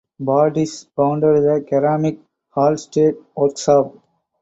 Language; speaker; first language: English; non-native, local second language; Tamil